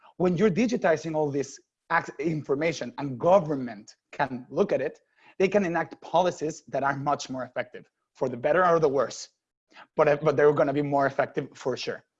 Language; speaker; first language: English; non-native, fluent; Spanish